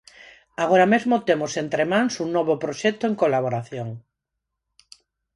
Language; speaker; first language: Galician; non-native, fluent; Spanish